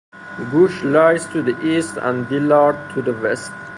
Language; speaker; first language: English; non-native, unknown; Persian